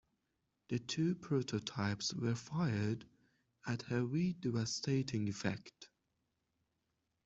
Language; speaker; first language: English; non-native, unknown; Persian